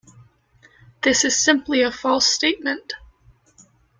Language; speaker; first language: English; native; English